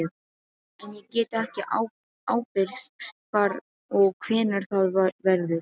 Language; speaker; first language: Icelandic; non-native, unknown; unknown